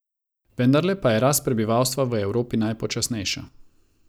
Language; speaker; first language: Slovenian; non-native, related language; Croatian